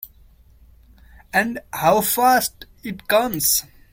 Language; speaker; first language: English; non-native, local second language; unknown